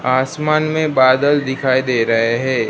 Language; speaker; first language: Hindi; non-native, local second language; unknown